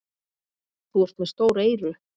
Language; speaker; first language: Icelandic; native; Icelandic